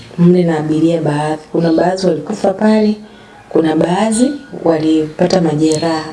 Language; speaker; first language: Swahili; native; Swahili